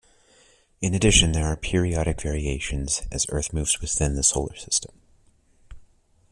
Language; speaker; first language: English; native; English